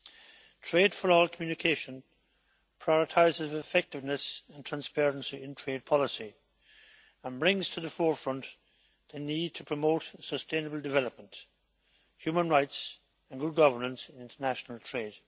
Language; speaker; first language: English; native; English